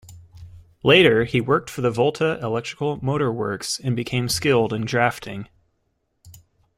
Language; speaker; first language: English; native; English